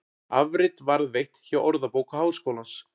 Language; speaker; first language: Icelandic; native; Icelandic